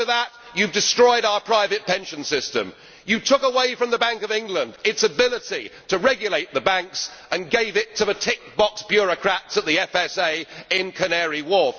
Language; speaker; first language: English; native; English